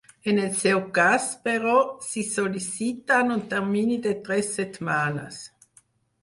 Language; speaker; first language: Catalan; non-native, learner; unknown